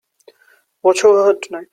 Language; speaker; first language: English; non-native, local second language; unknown